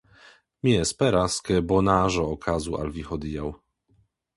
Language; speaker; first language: Esperanto; non-native, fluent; Polish